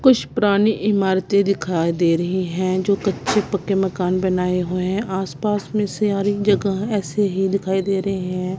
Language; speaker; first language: Hindi; non-native, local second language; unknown